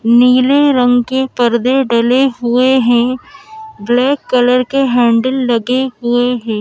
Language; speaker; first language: Hindi; native; Hindi